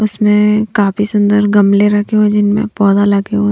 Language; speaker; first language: Hindi; native; Hindi